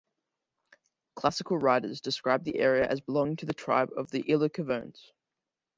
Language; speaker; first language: English; native; English